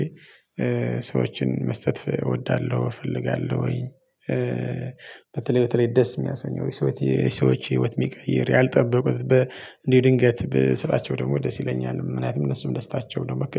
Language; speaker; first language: Amharic; non-native, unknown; Tigrinya